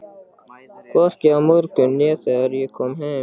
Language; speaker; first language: Icelandic; native; Icelandic